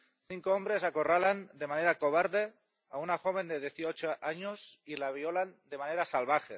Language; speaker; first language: Spanish; non-native, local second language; Catalan